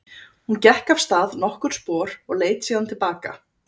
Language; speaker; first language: Icelandic; native; Icelandic